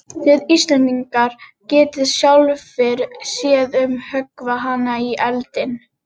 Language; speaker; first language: Icelandic; native; Icelandic